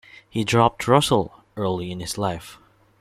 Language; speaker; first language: English; non-native, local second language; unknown